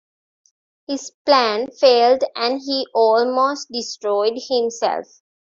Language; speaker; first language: English; non-native, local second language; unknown